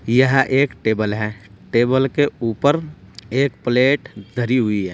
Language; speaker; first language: Hindi; native; Hindi